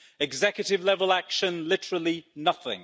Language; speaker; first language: English; native; English